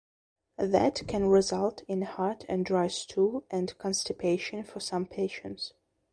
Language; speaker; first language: English; non-native, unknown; Belarusian